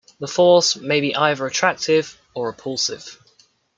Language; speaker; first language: English; native; English